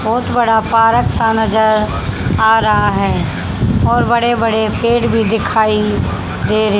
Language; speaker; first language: Hindi; native; Hindi